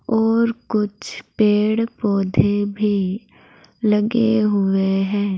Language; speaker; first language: Hindi; native; Hindi